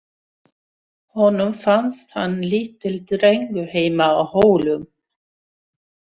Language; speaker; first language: Icelandic; non-native, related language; Swedish